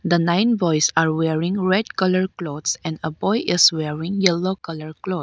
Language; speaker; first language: English; non-native, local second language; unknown